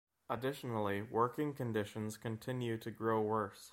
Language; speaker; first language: English; native; English